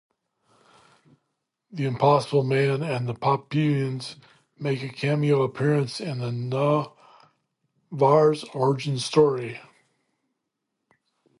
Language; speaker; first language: English; native; English